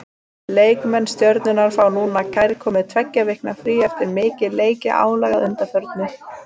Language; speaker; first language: Icelandic; native; Icelandic